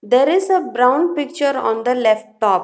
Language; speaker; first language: English; non-native, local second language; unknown